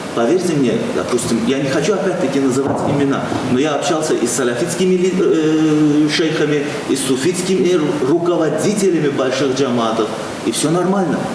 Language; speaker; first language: Russian; non-native, local second language; Azerbaijani